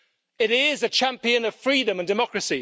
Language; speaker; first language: English; native; English